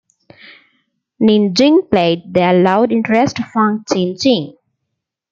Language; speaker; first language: English; non-native, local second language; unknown